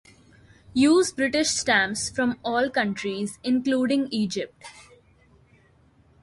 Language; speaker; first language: English; non-native, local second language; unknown